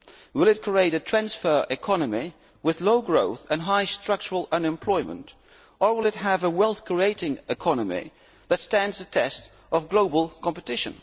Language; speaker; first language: English; non-native, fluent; Dutch